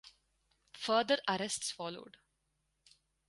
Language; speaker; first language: English; non-native, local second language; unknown